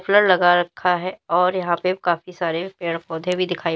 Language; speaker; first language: Hindi; native; Hindi